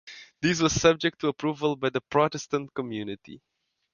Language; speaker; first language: English; non-native, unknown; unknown